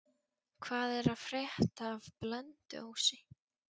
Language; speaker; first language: Icelandic; non-native, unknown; Polish